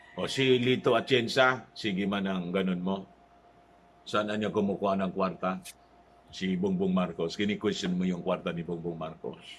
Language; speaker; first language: Filipino; non-native, local second language; Cebuano